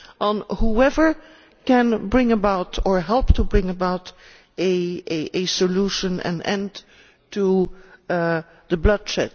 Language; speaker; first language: English; non-native, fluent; Dutch